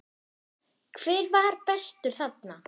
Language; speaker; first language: Icelandic; non-native, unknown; German